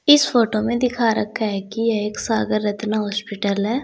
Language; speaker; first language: Hindi; native; Hindi